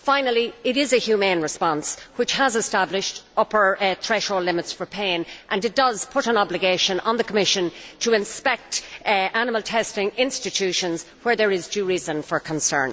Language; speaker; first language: English; native; English